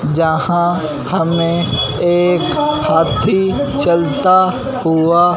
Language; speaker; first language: Hindi; non-native, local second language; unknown